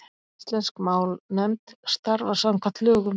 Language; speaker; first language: Icelandic; native; Icelandic